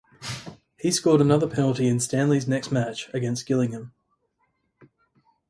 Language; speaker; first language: English; native; English